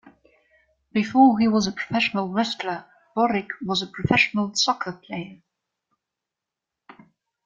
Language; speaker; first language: English; non-native, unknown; German